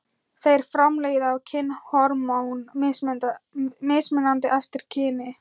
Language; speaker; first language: Icelandic; non-native, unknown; Thai